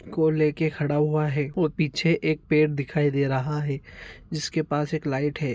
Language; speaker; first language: Hindi; non-native, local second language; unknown